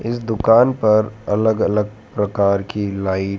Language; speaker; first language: Hindi; native; Hindi